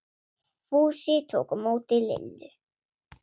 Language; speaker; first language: Icelandic; non-native, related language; Swedish